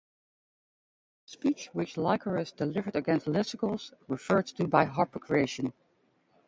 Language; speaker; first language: English; native; English